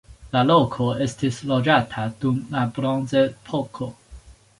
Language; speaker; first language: Esperanto; non-native, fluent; Chinese